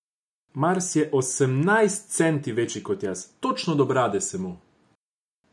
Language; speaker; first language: Slovenian; non-native, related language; Croatian